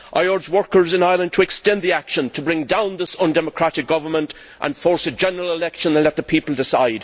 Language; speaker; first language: English; native; English